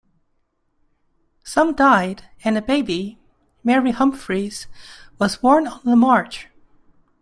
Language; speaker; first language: English; non-native, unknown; Chinese